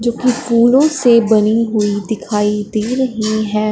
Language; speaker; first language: Hindi; non-native, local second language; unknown